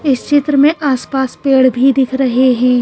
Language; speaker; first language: Hindi; native; Hindi